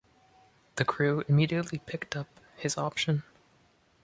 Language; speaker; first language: English; native; English